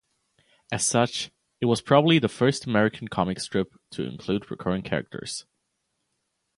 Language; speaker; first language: English; non-native, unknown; German